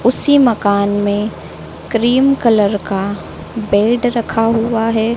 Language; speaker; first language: Hindi; native; Hindi